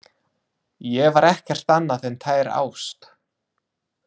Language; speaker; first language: Icelandic; non-native, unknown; English